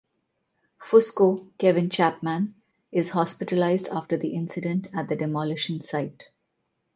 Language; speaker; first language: English; non-native, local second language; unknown